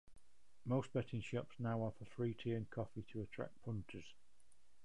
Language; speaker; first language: English; native; English